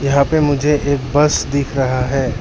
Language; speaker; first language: Hindi; early bilingual, other home language; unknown